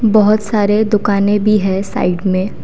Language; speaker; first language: Hindi; non-native, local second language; Assamese